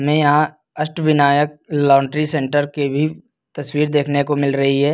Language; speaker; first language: Hindi; native; Hindi